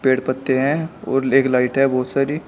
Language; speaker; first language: Hindi; native; Hindi